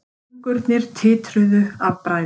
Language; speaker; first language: Icelandic; native; Icelandic